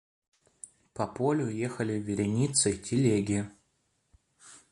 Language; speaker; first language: Russian; native; Russian